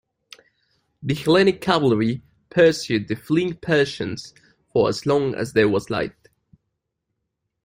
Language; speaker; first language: English; non-native, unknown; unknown